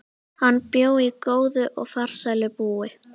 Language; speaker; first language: Icelandic; native; Icelandic